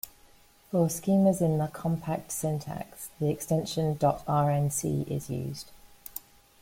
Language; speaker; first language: English; native; English